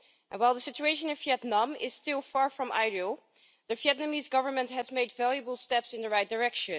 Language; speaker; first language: English; non-native, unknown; Dutch